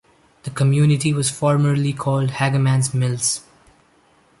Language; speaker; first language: English; non-native, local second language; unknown